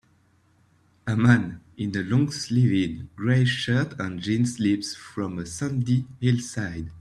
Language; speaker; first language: English; native; English